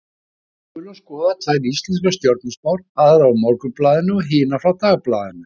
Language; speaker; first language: Icelandic; native; Icelandic